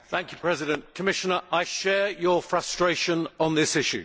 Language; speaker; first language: English; native; English